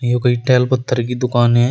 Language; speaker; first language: Hindi; native; Hindi